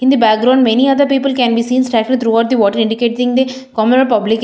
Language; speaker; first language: English; non-native, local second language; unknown